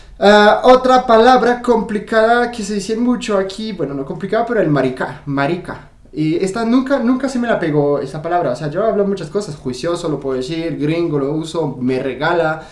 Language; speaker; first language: Spanish; non-native, fluent; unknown